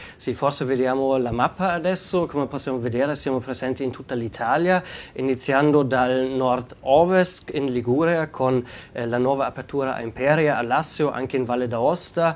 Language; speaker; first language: Italian; non-native, fluent; German